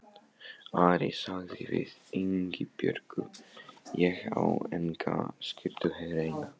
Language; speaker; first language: Icelandic; non-native, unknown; Polish